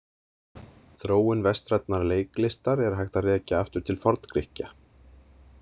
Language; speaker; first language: Icelandic; native; Icelandic